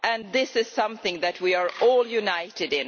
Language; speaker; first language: English; non-native, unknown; Swedish